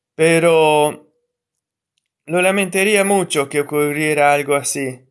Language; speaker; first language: Spanish; non-native, related language; Italian